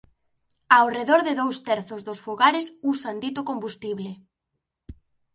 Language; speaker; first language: Galician; native; Galician